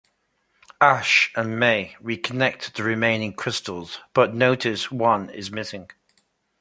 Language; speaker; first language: English; native; English